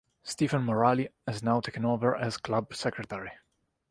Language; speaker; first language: English; non-native, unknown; Italian